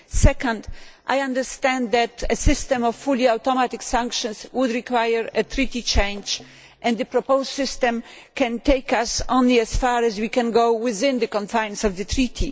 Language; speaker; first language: English; non-native, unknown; Polish